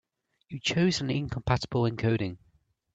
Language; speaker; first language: English; native; English